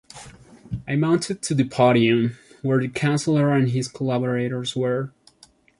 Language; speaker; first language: English; non-native, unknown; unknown